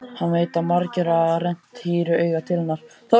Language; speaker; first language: Icelandic; native; Icelandic